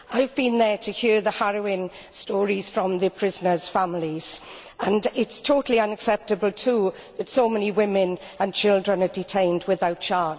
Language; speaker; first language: English; native; English